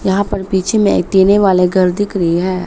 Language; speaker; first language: Hindi; early bilingual, other home language; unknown